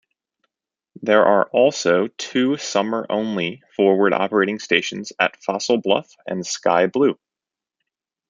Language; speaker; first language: English; native; English